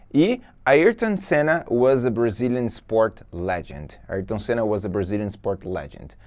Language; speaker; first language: English; non-native, fluent; Portuguese